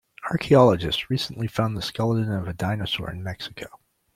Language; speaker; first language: English; native; English